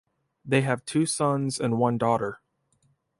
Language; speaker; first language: English; native; English